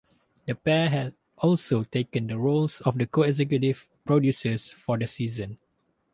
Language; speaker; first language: English; non-native, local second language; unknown